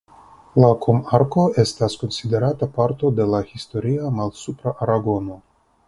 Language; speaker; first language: Esperanto; non-native, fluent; Russian